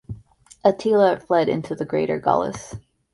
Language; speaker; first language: English; native; English